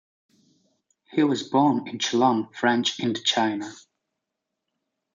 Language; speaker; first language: English; native; English